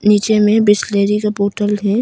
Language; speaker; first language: Hindi; non-native, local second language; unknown